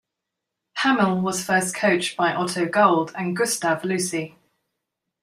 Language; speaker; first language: English; native; English